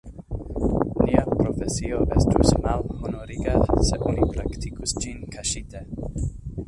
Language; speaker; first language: Esperanto; non-native, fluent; English